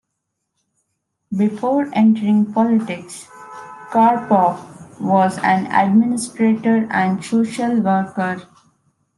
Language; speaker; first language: English; non-native, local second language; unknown